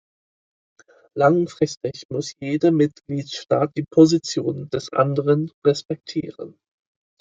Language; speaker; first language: German; non-native, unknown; English